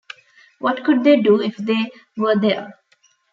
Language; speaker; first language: English; non-native, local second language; Tamil